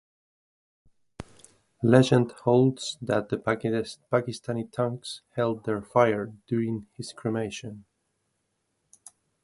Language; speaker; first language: English; native; English